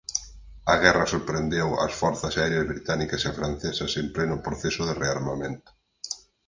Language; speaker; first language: Galician; native; Galician